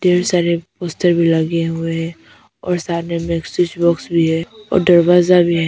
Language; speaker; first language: Hindi; non-native, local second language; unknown